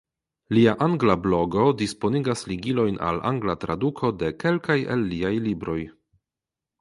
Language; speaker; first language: Esperanto; non-native, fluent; Polish